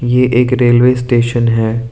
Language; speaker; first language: Hindi; non-native, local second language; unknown